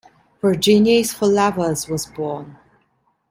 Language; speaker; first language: English; non-native, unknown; Italian